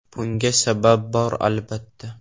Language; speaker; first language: Uzbek; non-native, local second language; Russian